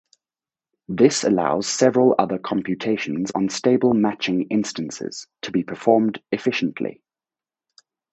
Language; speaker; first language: English; native; English